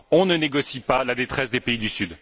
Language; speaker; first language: French; native; French